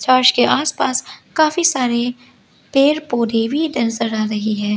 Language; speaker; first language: Hindi; early bilingual, other home language; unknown